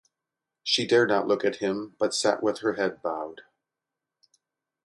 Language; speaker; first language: English; native; English